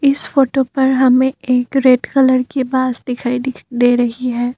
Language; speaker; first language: Hindi; non-native, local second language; Assamese